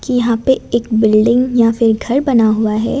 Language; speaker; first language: Hindi; non-native, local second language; Gujarati